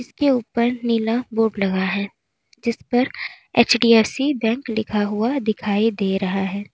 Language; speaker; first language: Hindi; native; Hindi